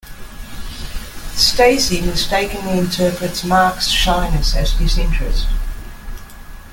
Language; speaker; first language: English; native; English